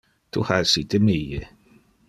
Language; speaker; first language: Interlingua; non-native, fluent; Dutch